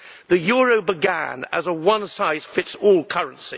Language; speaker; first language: English; native; English